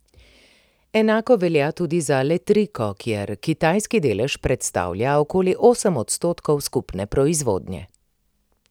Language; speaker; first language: Slovenian; native; Slovenian